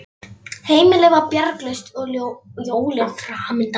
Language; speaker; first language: Icelandic; non-native, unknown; Polish